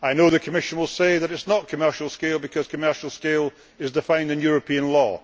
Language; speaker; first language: English; native; English